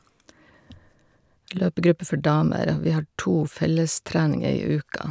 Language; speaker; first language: Norwegian; native; Norwegian